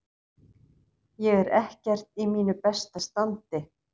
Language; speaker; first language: Icelandic; native; Icelandic